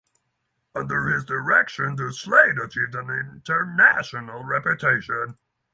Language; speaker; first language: English; non-native, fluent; Norwegian